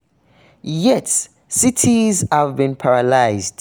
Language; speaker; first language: English; non-native, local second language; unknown